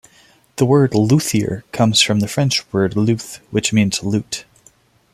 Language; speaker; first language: English; non-native, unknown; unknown